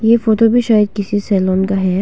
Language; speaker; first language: Hindi; non-native, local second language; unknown